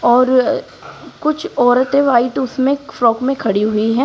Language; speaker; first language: Hindi; native; Hindi